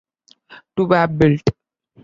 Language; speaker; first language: English; non-native, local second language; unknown